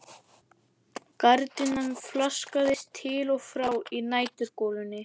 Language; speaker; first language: Icelandic; native; Icelandic